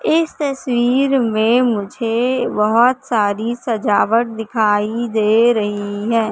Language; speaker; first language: Hindi; native; Hindi